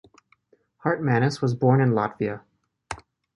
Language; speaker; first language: English; native; English